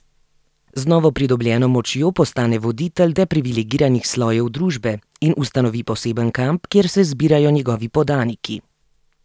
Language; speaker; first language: Slovenian; native; Slovenian